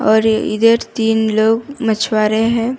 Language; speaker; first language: Hindi; non-native, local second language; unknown